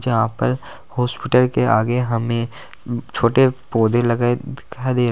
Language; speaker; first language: Hindi; native; Hindi